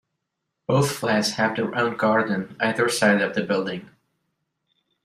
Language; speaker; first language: English; non-native, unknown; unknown